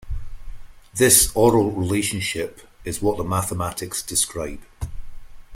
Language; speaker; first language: English; native; English